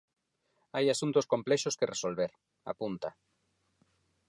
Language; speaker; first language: Galician; non-native, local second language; Spanish